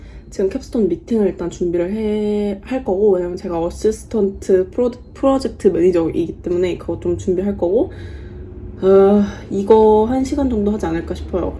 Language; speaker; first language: Korean; early bilingual, heritage; Korean